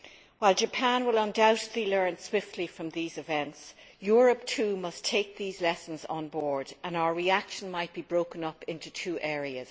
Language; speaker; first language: English; native; English